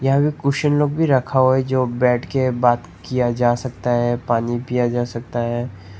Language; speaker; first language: Hindi; non-native, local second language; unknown